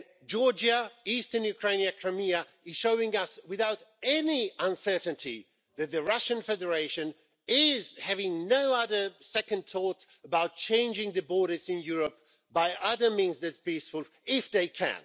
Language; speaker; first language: English; non-native, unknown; Swedish